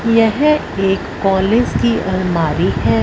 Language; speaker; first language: Hindi; non-native, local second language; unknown